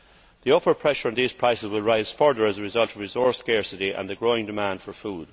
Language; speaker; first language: English; native; English